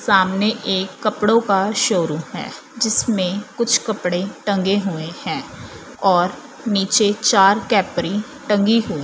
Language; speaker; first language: Hindi; non-native, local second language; Punjabi